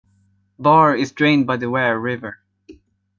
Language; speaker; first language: English; non-native, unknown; Swedish